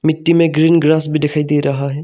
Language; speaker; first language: Hindi; non-native, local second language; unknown